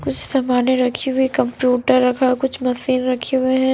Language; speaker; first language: Hindi; non-native, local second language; Punjabi